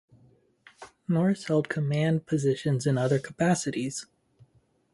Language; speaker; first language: English; native; English